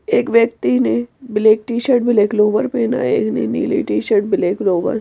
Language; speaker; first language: Hindi; native; Hindi